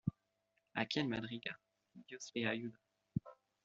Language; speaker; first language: Spanish; non-native, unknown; French